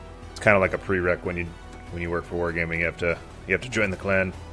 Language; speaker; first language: English; native; English